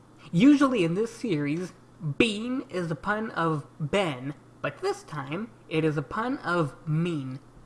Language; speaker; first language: English; native; English